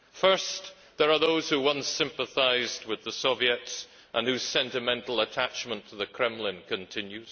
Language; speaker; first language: English; native; English